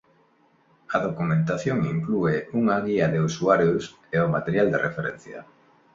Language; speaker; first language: Galician; non-native, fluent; Spanish